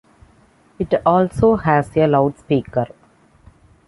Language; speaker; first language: English; non-native, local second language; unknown